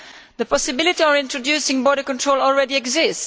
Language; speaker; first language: English; non-native, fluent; Italian